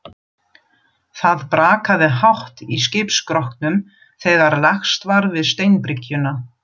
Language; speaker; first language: Icelandic; non-native, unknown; German